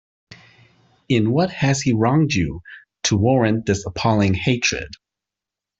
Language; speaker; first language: English; native; English